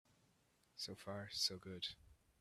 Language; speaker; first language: English; native; English